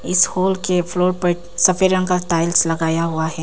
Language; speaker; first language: Hindi; non-native, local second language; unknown